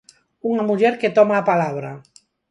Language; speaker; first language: Galician; non-native, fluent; Spanish